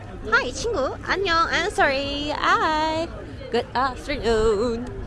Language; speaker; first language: English; non-native, fluent; Korean